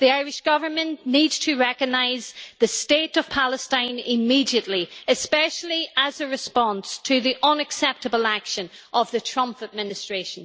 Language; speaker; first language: English; native; English